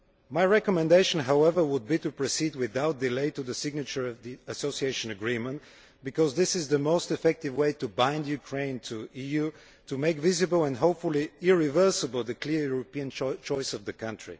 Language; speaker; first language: English; non-native, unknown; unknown